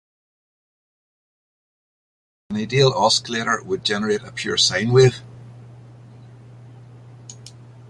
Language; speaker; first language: English; native; English